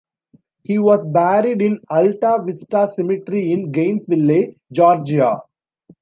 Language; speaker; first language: English; non-native, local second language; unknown